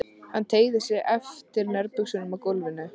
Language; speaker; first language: Icelandic; native; Icelandic